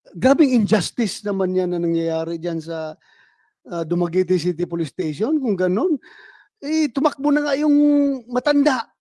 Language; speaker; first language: Filipino; native; Filipino